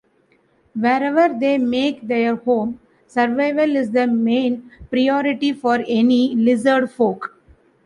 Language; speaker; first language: English; non-native, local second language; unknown